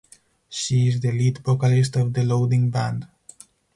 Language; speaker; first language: English; non-native, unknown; Spanish